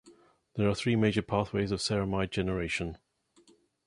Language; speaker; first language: English; native; English